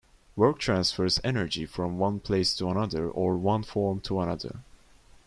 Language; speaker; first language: English; non-native, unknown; Turkish